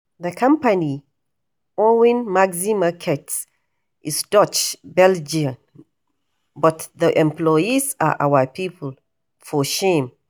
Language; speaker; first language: English; non-native, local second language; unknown